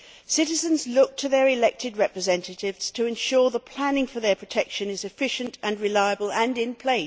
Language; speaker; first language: English; native; English